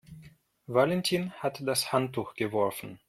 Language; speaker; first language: German; non-native, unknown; Russian